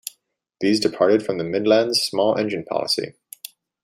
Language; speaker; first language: English; native; English